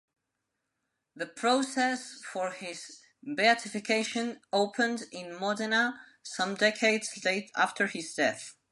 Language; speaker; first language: English; non-native, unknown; Spanish